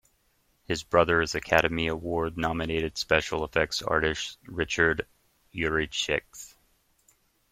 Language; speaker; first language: English; native; English